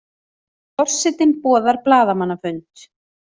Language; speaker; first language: Icelandic; native; Icelandic